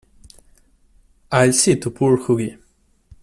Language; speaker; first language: English; non-native, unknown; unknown